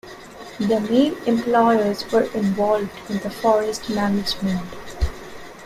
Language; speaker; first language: English; non-native, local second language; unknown